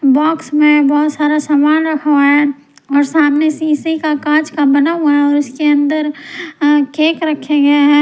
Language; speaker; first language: Hindi; non-native, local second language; Punjabi